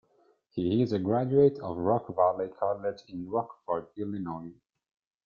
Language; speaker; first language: English; non-native, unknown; Italian